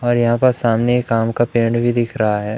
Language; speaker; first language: Hindi; native; Hindi